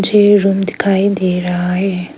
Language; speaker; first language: Hindi; non-native, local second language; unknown